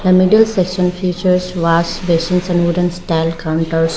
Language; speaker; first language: English; non-native, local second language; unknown